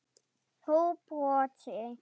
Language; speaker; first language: Icelandic; non-native, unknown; German